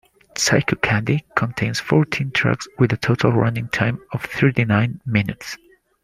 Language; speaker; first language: English; non-native, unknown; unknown